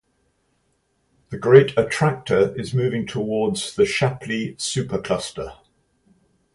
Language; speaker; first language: English; native; English